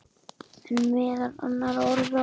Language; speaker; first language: Icelandic; native; Icelandic